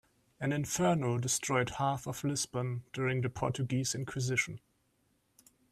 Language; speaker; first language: English; non-native, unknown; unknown